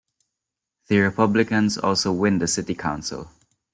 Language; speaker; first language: English; non-native, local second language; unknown